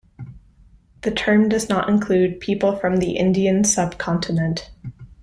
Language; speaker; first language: English; native; English